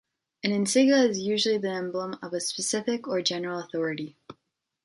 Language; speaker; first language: English; native; English